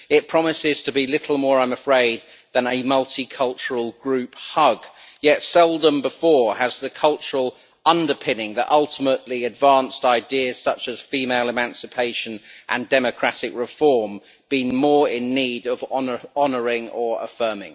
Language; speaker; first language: English; native; English